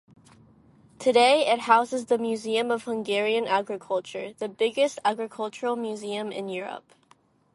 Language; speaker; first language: English; non-native, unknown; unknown